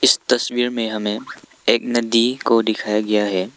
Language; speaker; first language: Hindi; non-native, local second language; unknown